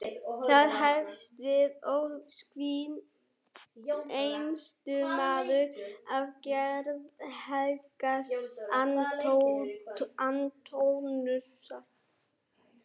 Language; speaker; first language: Icelandic; non-native, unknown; German